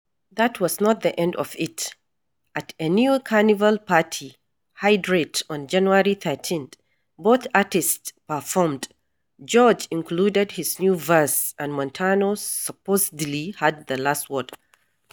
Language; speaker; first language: English; non-native, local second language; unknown